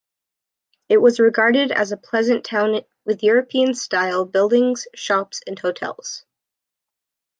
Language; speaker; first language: English; native; English